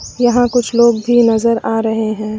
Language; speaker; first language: Hindi; native; Hindi